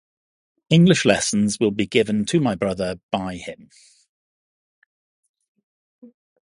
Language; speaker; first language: English; non-native, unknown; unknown